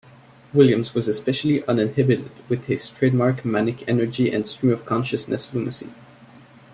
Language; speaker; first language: English; native; English